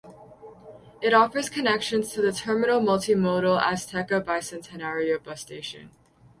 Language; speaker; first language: English; native; English